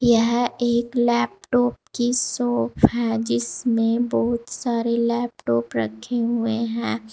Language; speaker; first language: Hindi; native; Hindi